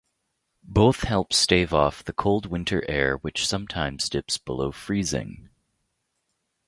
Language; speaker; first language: English; native; English